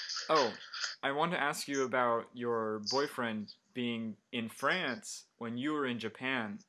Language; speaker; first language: English; native; English